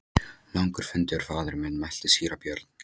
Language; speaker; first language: Icelandic; non-native, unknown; Polish